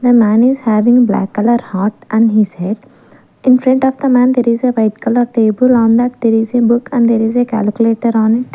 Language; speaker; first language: English; non-native, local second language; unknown